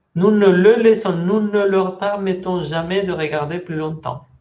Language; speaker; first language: French; non-native, fluent; Spanish